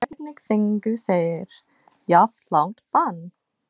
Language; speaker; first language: Icelandic; non-native, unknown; English